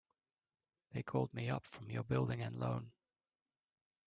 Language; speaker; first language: English; native; English